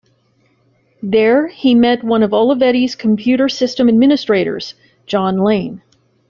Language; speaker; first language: English; native; English